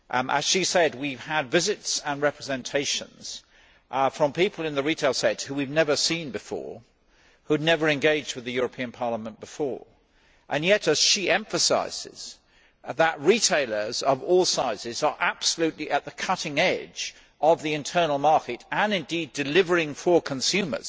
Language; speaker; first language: English; native; English